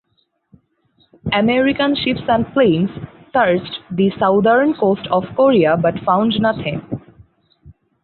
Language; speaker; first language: English; non-native, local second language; Bangla